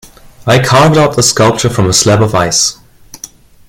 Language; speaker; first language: English; non-native, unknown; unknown